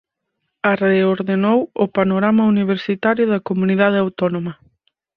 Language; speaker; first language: Galician; native; Galician